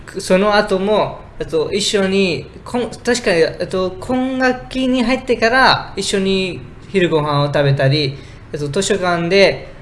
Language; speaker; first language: Japanese; non-native, fluent; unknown